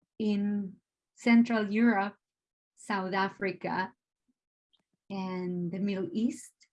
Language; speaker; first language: English; non-native, fluent; Spanish